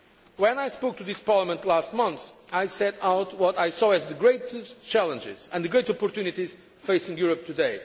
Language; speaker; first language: English; non-native, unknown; Portuguese